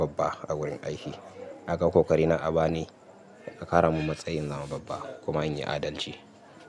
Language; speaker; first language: Hausa; native; Hausa